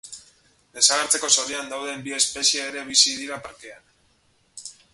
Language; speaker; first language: Basque; native; Basque